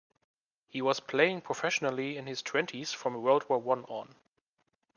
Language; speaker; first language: English; non-native, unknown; German